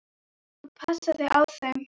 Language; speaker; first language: Icelandic; native; Icelandic